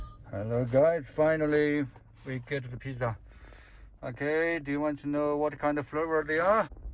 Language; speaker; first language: English; non-native, learner; Chinese